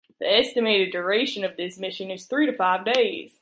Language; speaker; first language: English; native; English